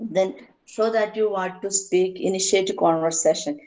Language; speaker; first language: English; non-native, local second language; Malayalam